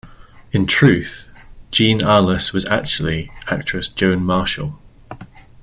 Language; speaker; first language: English; native; English